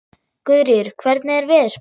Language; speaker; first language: Icelandic; non-native, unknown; German